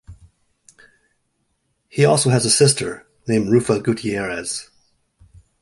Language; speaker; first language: English; native; English